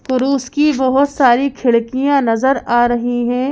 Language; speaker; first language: Hindi; native; Hindi